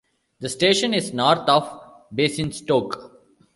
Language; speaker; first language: English; non-native, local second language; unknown